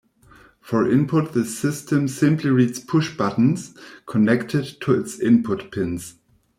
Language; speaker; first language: English; non-native, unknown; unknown